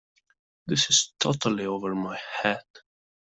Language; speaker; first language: English; non-native, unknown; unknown